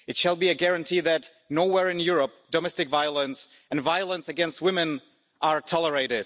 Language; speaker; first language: English; non-native, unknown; Czech